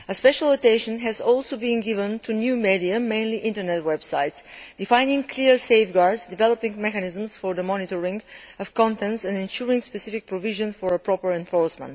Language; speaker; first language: English; non-native, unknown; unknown